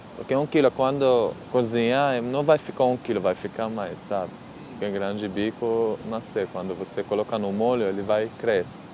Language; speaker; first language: Portuguese; non-native, learner; Arabic